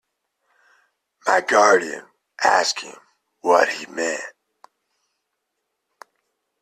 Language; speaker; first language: English; native; English